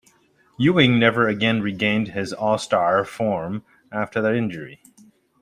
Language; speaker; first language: English; native; English